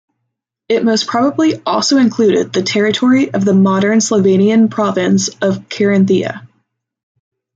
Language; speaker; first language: English; native; English